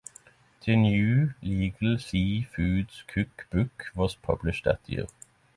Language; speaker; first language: English; non-native, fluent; Norwegian